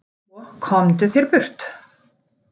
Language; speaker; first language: Icelandic; native; Icelandic